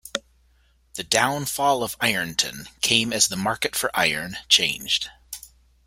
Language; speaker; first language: English; native; English